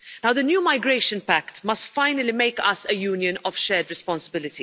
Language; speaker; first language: English; non-native, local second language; Maltese